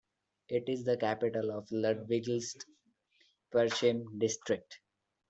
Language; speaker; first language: English; non-native, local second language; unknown